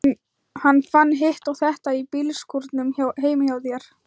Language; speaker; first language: Icelandic; non-native, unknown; Thai